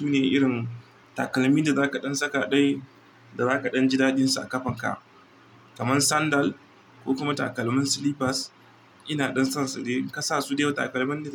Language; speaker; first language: Hausa; non-native, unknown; Igbo